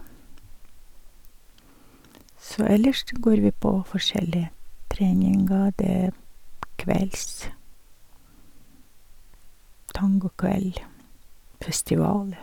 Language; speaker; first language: Norwegian; non-native, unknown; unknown